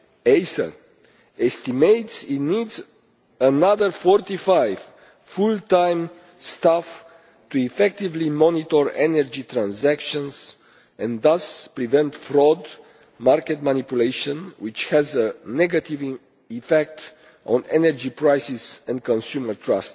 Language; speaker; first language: English; non-native, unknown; Romanian